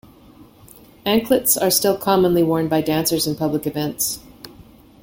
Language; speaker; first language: English; native; English